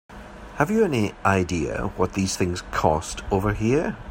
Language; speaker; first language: English; native; English